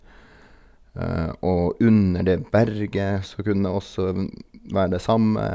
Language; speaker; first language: Norwegian; native; Norwegian